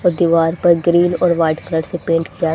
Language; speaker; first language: Hindi; native; Hindi